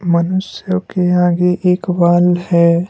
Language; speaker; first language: Hindi; non-native, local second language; Assamese